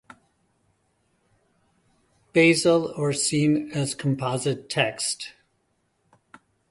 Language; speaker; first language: English; native; English